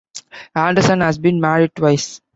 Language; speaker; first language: English; non-native, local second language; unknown